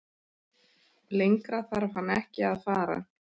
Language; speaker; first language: Icelandic; native; Icelandic